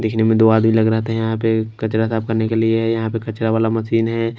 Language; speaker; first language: Hindi; non-native, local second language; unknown